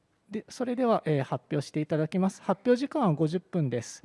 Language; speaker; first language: Japanese; native; Japanese